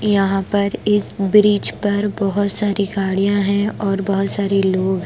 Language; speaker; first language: Hindi; non-native, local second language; Punjabi